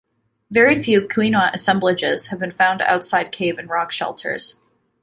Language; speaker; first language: English; native; English